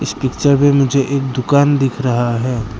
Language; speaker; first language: Hindi; early bilingual, other home language; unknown